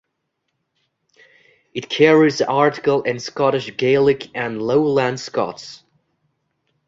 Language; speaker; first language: English; non-native, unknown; Uzbek